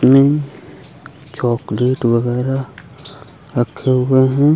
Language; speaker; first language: Hindi; native; Hindi